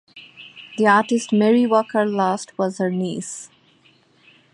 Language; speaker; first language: English; non-native, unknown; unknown